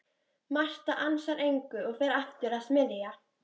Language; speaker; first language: Icelandic; native; Icelandic